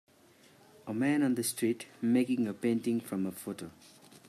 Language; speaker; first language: English; non-native, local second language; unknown